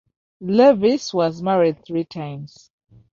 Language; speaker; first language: English; non-native, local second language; Ganda